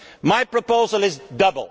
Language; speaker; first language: English; non-native, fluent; Dutch